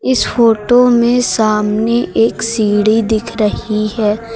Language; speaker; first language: Hindi; native; Hindi